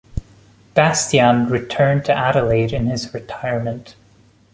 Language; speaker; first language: English; non-native, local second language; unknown